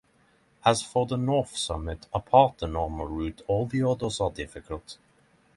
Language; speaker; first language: English; non-native, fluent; Norwegian